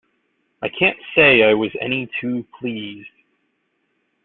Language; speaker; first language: English; native; English